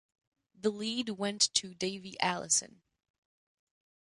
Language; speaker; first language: English; non-native, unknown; French